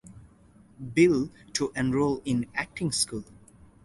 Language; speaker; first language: English; non-native, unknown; Bangla